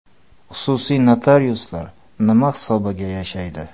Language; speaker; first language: Uzbek; non-native, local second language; Kara-Kalpak